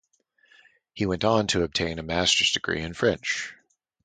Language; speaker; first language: English; native; English